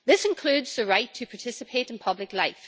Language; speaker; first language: English; native; English